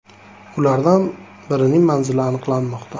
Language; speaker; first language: Uzbek; native; Uzbek